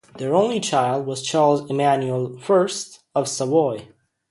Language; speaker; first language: English; native; English